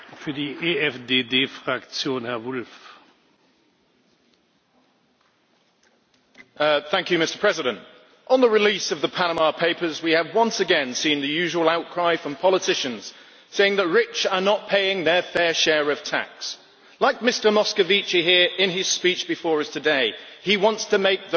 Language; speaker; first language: English; native; English